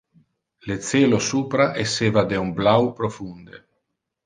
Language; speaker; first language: Interlingua; non-native, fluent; Italian